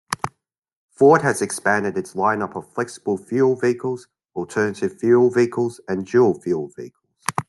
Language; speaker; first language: English; native; English